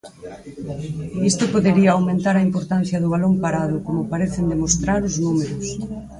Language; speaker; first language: Galician; native; Galician